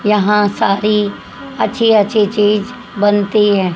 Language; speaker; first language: Hindi; native; Hindi